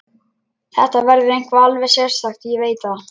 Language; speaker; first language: Icelandic; non-native, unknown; Lithuanian